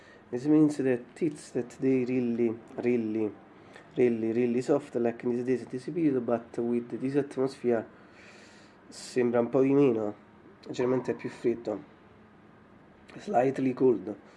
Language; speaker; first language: English; non-native, fluent; Italian